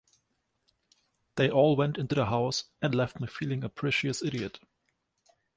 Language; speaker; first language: English; non-native, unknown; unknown